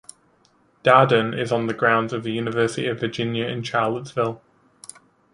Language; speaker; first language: English; native; English